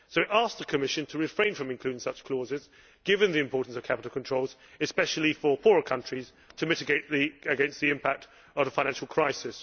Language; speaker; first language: English; native; English